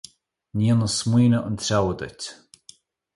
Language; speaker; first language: Irish; native; Irish